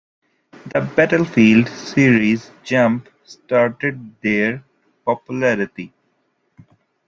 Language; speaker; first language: English; native; English